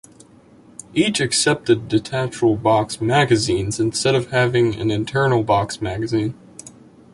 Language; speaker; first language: English; native; English